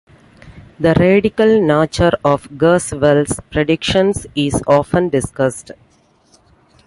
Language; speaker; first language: English; non-native, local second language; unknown